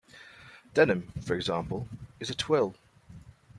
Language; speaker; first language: English; native; English